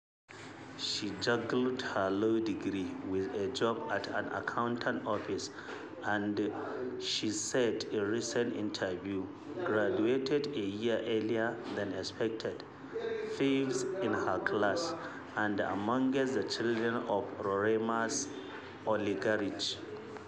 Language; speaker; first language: English; non-native, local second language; Hausa